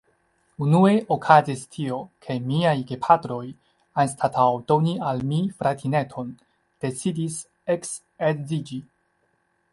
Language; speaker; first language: Esperanto; non-native, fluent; Chinese